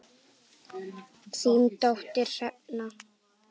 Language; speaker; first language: Icelandic; native; Icelandic